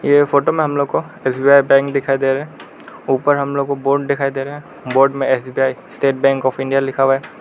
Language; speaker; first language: Hindi; non-native, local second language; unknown